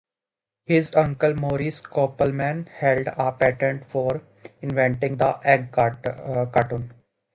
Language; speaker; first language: English; native; English